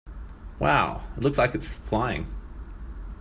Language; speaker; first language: English; native; English